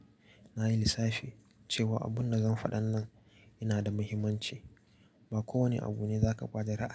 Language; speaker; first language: Hausa; native; Hausa